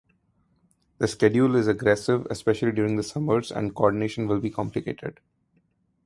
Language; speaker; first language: English; non-native, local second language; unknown